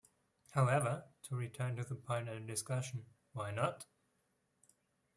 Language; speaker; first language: English; non-native, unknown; Swiss German